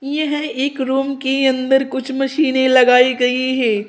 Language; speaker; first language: Hindi; native; Hindi